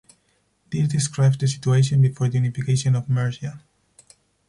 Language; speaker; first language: English; non-native, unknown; Spanish